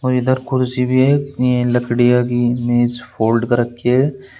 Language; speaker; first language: Hindi; native; Hindi